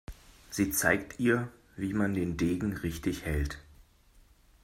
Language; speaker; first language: German; native; German